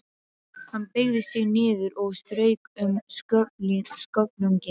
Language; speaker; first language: Icelandic; non-native, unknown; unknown